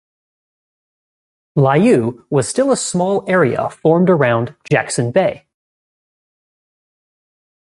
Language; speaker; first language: English; native; English